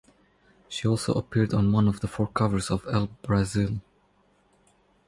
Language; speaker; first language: English; non-native, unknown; Croatian